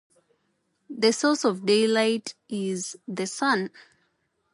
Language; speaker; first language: English; non-native, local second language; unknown